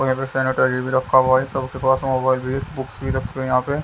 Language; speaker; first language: Hindi; native; Hindi